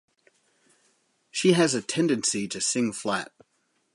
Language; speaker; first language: English; native; English